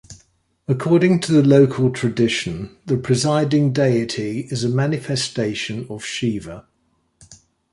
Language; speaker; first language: English; native; English